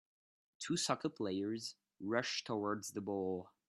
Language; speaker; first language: English; non-native, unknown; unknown